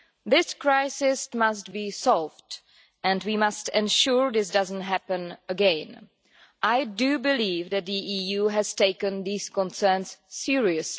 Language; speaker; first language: English; non-native, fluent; Czech